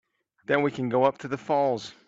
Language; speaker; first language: English; native; English